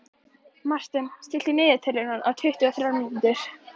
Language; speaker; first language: Icelandic; native; Icelandic